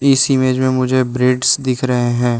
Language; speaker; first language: Hindi; non-native, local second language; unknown